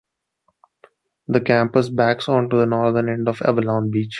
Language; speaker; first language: English; non-native, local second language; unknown